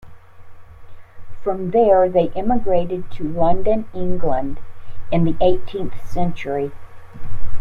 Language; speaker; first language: English; native; English